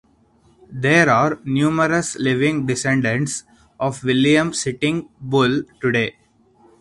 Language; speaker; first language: English; non-native, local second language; Hindi